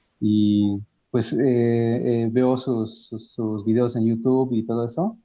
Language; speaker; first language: Spanish; native; Spanish